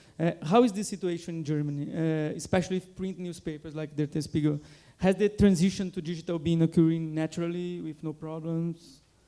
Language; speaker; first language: English; non-native, fluent; Portuguese